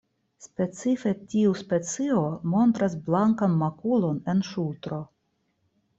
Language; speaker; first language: Esperanto; non-native, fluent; Russian